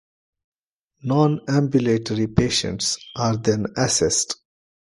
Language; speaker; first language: English; non-native, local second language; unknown